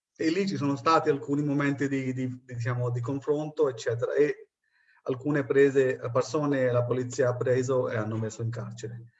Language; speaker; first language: Italian; non-native, fluent; Punjabi